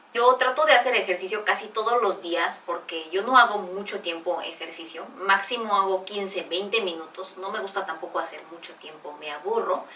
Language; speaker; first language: Spanish; non-native, fluent; Korean